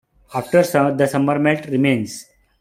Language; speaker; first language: English; non-native, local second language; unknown